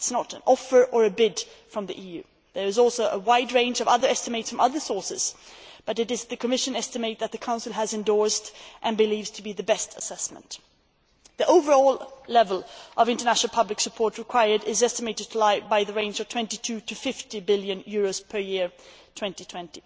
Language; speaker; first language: English; non-native, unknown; Swedish